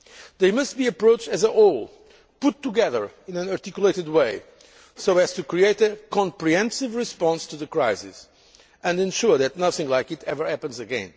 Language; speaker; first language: English; non-native, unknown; Portuguese